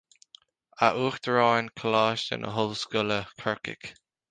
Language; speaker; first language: Irish; native; Irish